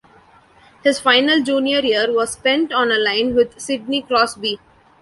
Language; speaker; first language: English; non-native, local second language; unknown